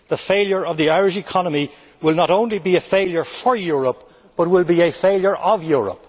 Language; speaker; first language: English; native; English